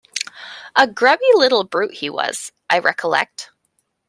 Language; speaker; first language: English; native; English